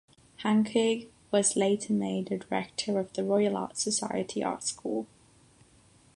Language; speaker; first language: English; non-native, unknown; Catalan